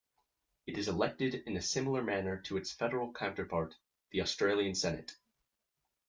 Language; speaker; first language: English; native; English